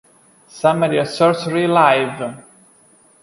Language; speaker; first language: English; non-native, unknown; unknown